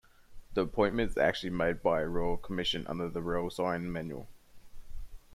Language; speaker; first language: English; native; English